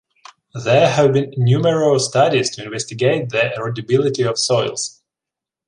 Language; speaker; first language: English; non-native, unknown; Ukrainian